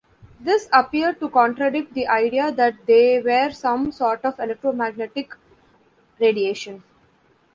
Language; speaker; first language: English; non-native, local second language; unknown